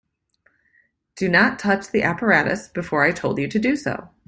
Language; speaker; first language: English; native; English